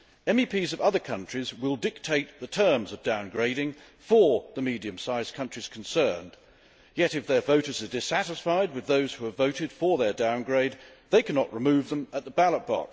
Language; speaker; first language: English; native; English